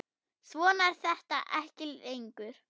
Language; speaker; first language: Icelandic; non-native, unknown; German